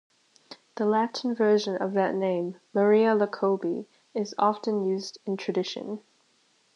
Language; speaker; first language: English; native; English